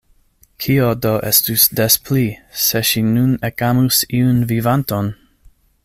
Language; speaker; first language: Esperanto; non-native, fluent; English